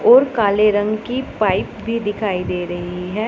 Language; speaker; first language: Hindi; non-native, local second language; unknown